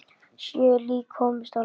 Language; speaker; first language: Icelandic; native; Icelandic